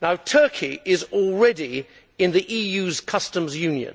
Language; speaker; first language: English; native; English